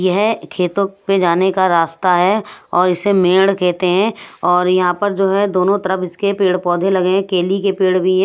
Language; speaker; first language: Hindi; non-native, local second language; Punjabi